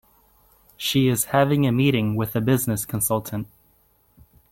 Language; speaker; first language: English; native; English